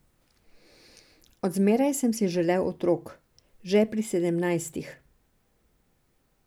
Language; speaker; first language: Slovenian; non-native, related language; Serbian